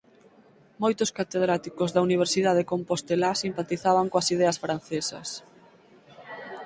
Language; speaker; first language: Galician; native; Galician